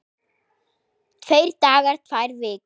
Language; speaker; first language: Icelandic; non-native, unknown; German